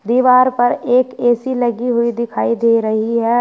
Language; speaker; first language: Hindi; native; Hindi